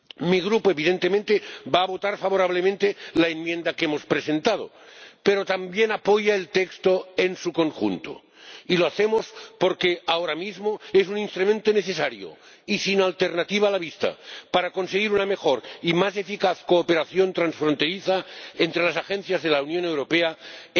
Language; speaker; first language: Spanish; non-native, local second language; Catalan